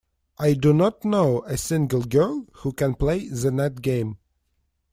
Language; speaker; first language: English; non-native, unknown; Russian